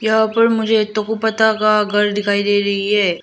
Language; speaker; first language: Hindi; non-native, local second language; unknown